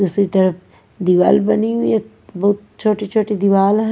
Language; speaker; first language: Hindi; non-native, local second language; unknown